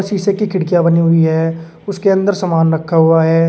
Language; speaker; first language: Hindi; native; Hindi